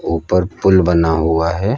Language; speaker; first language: Hindi; native; Hindi